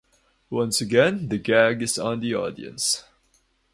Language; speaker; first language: English; non-native, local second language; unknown